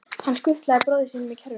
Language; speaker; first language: Icelandic; native; Icelandic